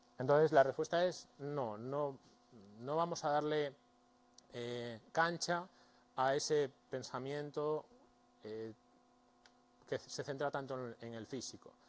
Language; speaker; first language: Spanish; native; Spanish